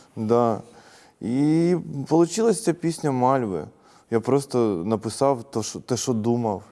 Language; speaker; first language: Ukrainian; non-native, local second language; Russian